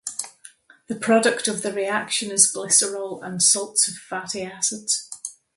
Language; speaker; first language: English; native; English